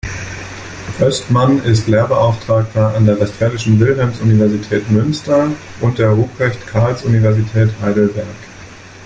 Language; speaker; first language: German; native; German